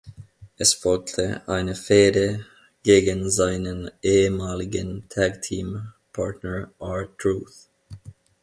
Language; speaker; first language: German; non-native, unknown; Finnish